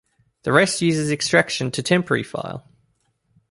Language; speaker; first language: English; native; English